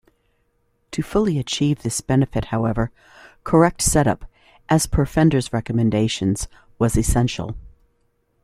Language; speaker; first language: English; native; English